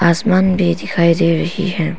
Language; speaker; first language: Hindi; non-native, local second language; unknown